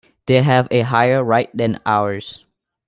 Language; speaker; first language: English; non-native, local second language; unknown